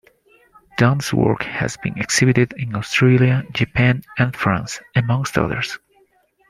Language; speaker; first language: English; non-native, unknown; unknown